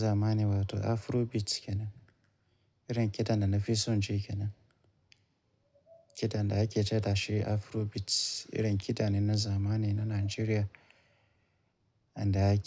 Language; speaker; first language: Hausa; native; Hausa